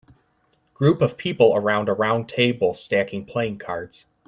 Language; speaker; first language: English; native; English